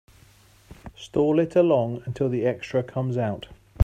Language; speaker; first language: English; native; English